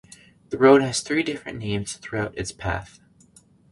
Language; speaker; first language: English; native; English